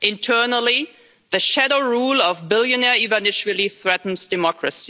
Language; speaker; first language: English; non-native, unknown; German